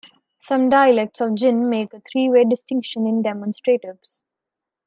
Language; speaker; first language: English; non-native, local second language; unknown